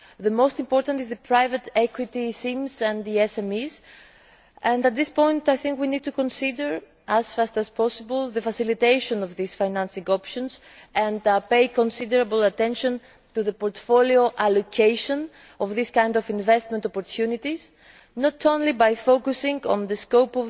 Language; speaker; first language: English; non-native, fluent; Greek